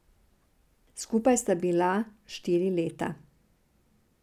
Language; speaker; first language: Slovenian; non-native, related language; Serbian